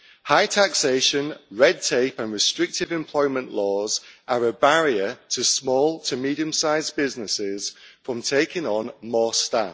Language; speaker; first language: English; native; English